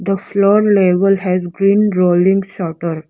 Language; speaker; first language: English; non-native, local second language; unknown